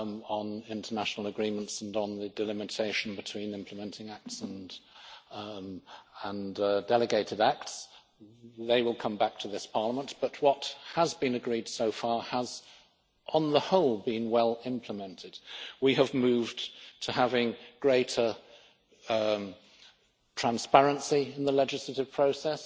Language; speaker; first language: English; native; English